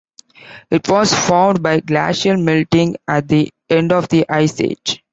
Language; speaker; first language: English; non-native, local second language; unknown